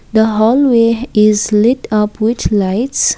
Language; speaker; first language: English; non-native, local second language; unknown